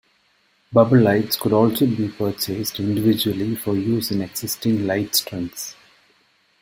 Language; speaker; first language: English; non-native, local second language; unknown